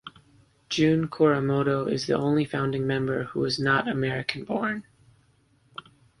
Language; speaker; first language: English; native; English